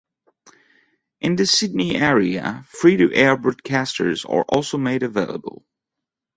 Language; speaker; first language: English; non-native, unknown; French